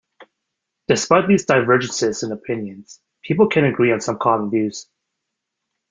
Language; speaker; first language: English; native; English